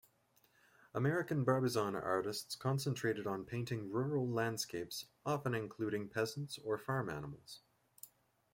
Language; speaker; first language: English; native; English